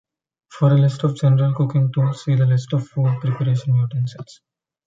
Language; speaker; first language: English; non-native, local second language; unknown